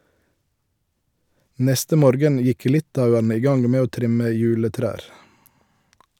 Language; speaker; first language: Norwegian; native; Norwegian